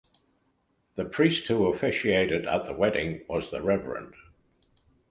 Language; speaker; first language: English; native; English